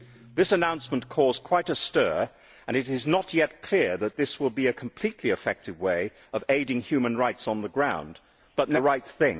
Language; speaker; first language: English; native; English